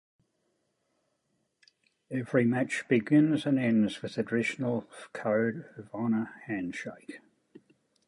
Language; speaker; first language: English; native; English